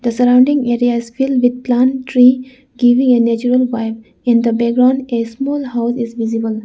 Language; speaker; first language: English; non-native, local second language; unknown